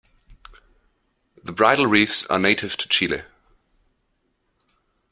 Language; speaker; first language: English; non-native, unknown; German